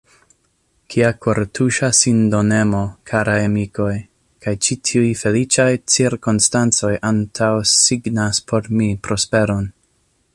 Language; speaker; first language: Esperanto; non-native, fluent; English